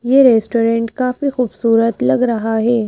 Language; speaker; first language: Hindi; native; Hindi